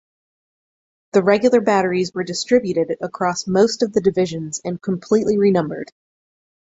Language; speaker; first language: English; native; English